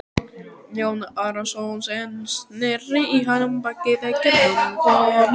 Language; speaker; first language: Icelandic; native; Icelandic